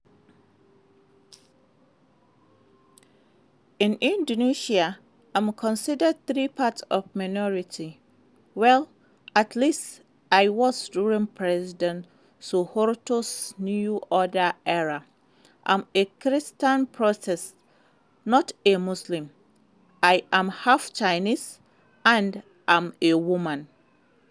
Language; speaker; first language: English; non-native, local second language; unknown